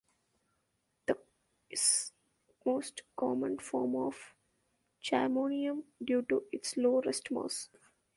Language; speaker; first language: English; non-native, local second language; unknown